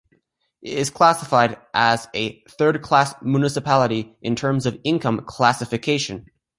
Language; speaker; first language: English; native; English